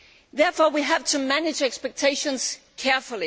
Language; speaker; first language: English; non-native, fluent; Danish